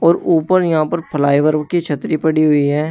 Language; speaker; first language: Hindi; native; Hindi